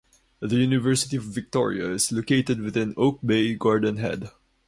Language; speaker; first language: English; non-native, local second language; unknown